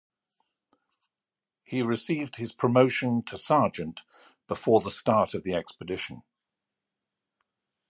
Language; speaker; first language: English; native; English